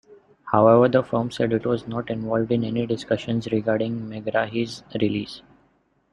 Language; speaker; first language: English; non-native, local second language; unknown